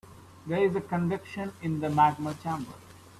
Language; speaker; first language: English; non-native, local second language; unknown